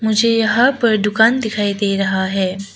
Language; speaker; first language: Hindi; non-native, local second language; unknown